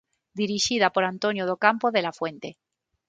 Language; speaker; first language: Galician; non-native, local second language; Spanish